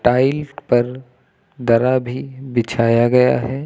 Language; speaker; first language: Hindi; native; Hindi